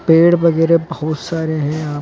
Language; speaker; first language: Hindi; native; Hindi